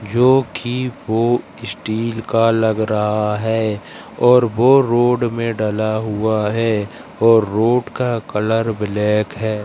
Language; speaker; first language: Hindi; native; Hindi